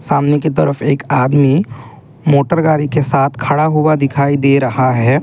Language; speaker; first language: Hindi; non-native, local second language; Assamese